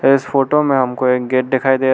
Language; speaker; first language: Hindi; non-native, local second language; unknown